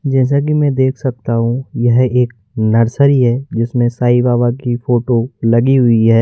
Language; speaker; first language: Hindi; native; Hindi